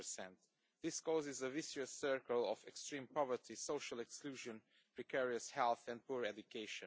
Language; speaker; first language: English; non-native, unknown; Romanian